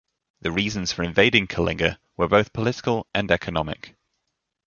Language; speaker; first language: English; native; English